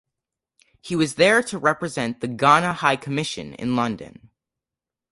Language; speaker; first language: English; native; English